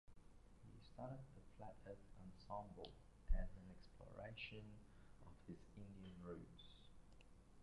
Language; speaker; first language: English; native; English